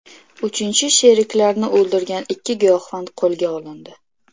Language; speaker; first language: Uzbek; native; Uzbek